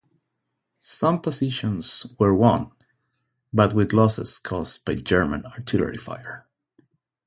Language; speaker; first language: English; non-native, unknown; Spanish